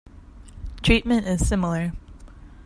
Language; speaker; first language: English; native; English